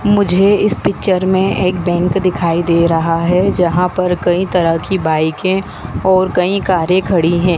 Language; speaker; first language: Hindi; native; Hindi